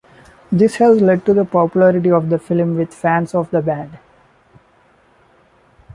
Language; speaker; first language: English; non-native, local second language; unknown